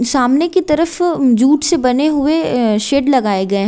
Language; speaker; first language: Hindi; native; Hindi